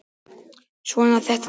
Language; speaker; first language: Icelandic; non-native, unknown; Polish